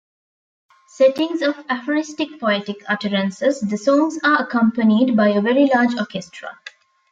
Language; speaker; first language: English; non-native, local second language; Tamil